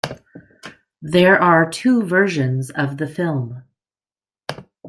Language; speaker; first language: English; native; English